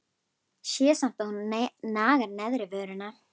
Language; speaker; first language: Icelandic; native; Icelandic